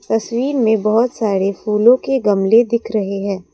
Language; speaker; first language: Hindi; non-native, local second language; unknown